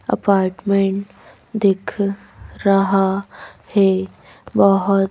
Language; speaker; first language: Hindi; native; Hindi